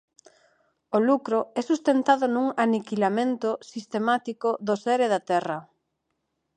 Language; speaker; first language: Galician; non-native, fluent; Spanish